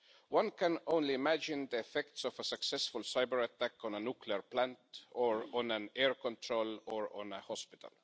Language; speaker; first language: English; non-native, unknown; Estonian